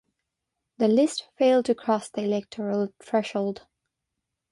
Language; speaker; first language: English; non-native, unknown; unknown